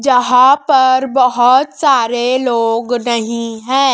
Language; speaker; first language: Hindi; native; Hindi